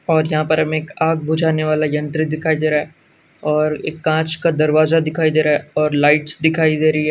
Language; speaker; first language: Hindi; non-native, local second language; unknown